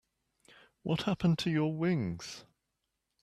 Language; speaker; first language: English; native; English